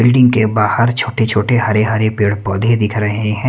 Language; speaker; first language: Hindi; native; Hindi